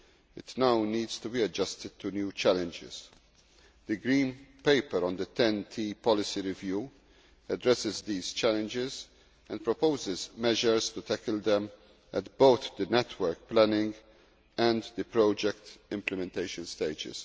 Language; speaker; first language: English; non-native, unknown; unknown